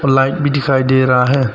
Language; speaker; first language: Hindi; non-native, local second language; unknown